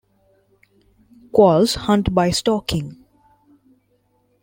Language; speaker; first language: English; non-native, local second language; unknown